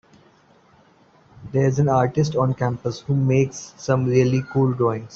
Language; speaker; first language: English; non-native, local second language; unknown